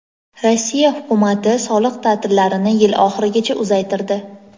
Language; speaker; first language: Uzbek; native; Uzbek